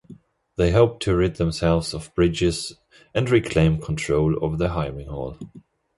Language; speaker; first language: English; non-native, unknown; German